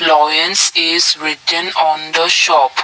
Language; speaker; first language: English; non-native, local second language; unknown